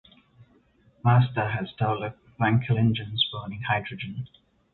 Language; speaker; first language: English; non-native, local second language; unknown